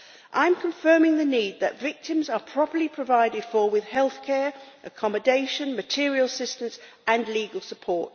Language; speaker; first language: English; native; English